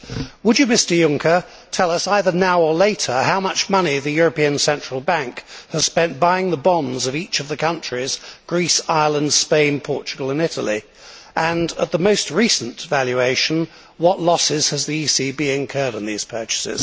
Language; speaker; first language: English; native; English